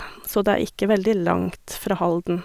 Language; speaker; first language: Norwegian; native; Norwegian